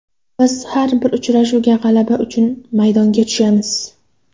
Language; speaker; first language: Uzbek; non-native, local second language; Kara-Kalpak